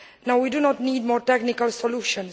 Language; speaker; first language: English; non-native, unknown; Romanian